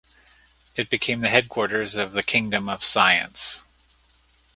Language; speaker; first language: English; native; English